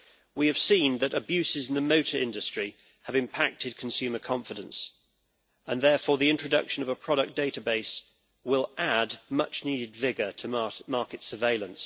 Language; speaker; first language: English; native; English